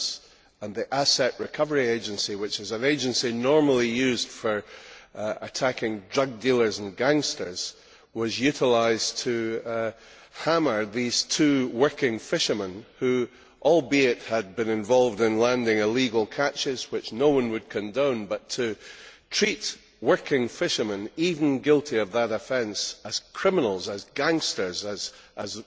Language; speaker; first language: English; native; English